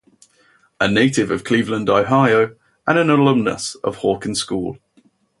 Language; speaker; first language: English; native; English